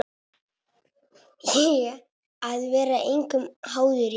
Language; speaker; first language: Icelandic; non-native, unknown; Italian